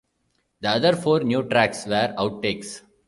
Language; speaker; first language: English; non-native, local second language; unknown